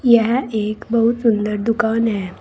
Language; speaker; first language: Hindi; native; Hindi